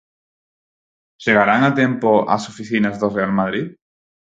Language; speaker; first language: Galician; non-native, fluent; Spanish